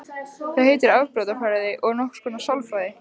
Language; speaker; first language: Icelandic; native; Icelandic